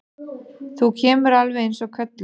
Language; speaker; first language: Icelandic; non-native, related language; Danish